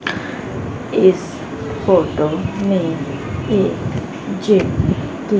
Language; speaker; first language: Hindi; native; Hindi